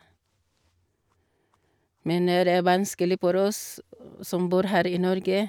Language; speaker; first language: Norwegian; non-native, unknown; Cebuano